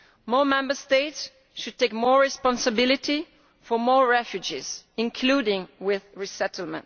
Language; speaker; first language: English; non-native, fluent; Italian